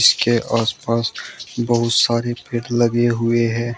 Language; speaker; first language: Hindi; native; Hindi